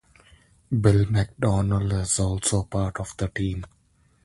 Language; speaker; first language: English; non-native, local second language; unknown